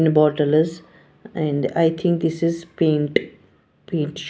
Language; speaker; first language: English; non-native, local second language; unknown